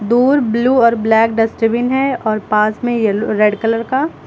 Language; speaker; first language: Hindi; native; Hindi